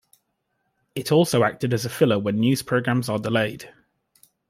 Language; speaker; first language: English; native; English